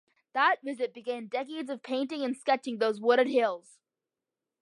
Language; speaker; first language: English; early bilingual, other home language; Malayalam